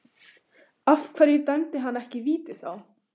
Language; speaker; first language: Icelandic; native; Icelandic